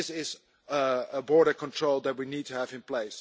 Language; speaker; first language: English; non-native, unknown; Dutch